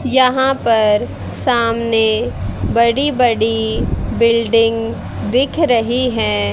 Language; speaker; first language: Hindi; native; Hindi